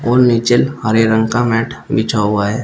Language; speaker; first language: Hindi; native; Hindi